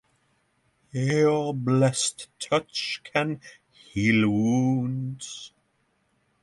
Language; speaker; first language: English; non-native, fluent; Norwegian